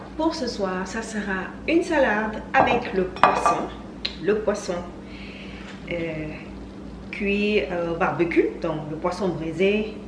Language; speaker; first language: French; non-native, local second language; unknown